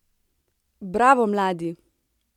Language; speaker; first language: Slovenian; native; Slovenian